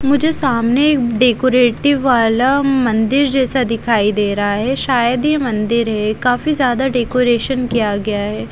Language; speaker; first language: Hindi; native; Hindi